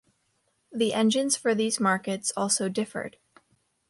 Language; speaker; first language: English; native; English